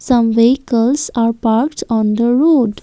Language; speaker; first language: English; non-native, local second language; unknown